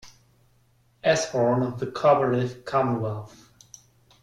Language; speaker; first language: English; non-native, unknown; German